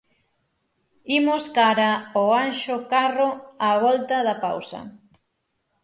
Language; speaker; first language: Galician; native; Galician